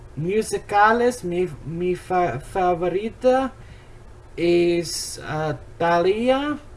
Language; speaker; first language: Spanish; non-native, learner; English